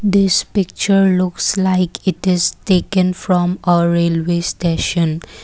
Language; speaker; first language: English; non-native, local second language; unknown